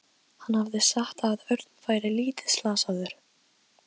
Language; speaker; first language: Icelandic; non-native, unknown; Polish